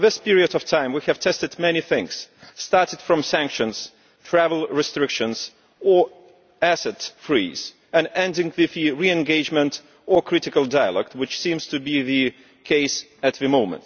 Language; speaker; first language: English; non-native, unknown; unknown